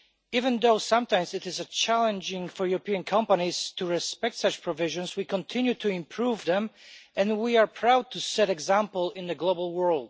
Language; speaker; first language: English; non-native, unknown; Polish